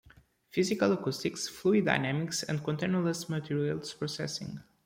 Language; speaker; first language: English; non-native, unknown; Portuguese